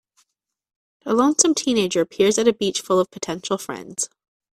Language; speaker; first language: English; native; English